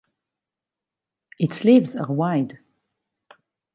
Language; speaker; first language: English; non-native, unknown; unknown